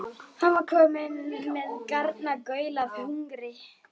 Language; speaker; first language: Icelandic; native; Icelandic